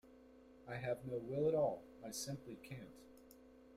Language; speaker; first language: English; native; English